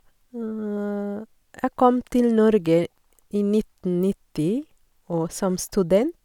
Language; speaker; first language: Norwegian; non-native, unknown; Sinhala